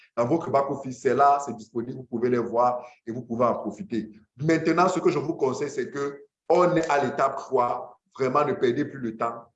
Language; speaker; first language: French; non-native, local second language; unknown